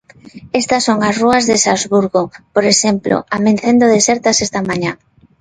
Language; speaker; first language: Galician; non-native, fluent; Spanish